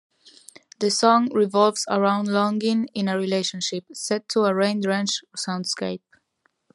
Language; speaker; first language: English; non-native, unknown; Spanish